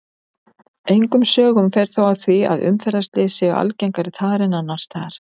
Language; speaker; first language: Icelandic; native; Icelandic